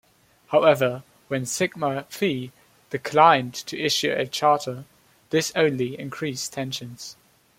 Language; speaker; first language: English; non-native, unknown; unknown